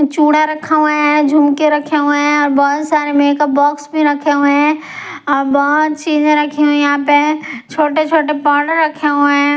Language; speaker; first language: Hindi; non-native, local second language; Punjabi